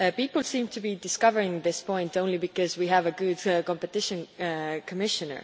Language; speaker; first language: English; non-native, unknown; Estonian